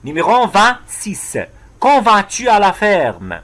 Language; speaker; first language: French; non-native, fluent; Arabic